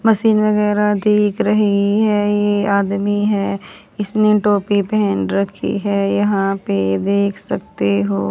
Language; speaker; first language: Hindi; native; Hindi